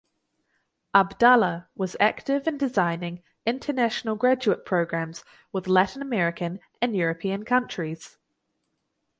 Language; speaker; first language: English; native; English